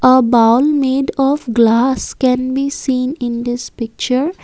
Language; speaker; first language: English; non-native, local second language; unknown